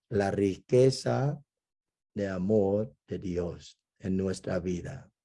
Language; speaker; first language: Spanish; non-native, fluent; Vietnamese